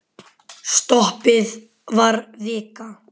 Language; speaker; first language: Icelandic; native; Icelandic